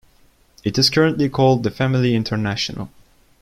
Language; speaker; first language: English; non-native, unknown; Turkish